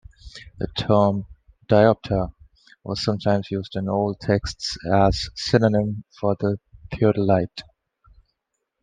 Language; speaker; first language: English; non-native, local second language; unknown